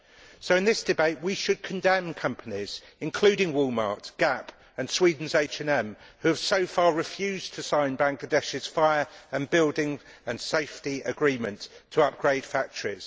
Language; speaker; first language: English; native; English